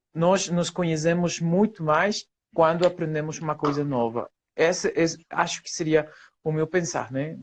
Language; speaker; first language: Portuguese; non-native, fluent; Spanish